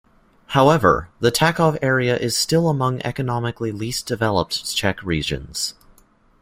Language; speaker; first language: English; native; English